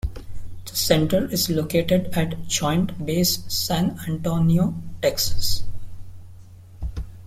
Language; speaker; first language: English; non-native, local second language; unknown